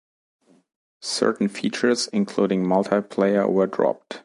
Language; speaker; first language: English; non-native, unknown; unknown